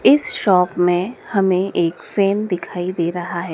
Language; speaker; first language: Hindi; native; Hindi